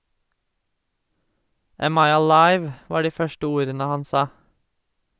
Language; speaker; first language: Norwegian; native; Norwegian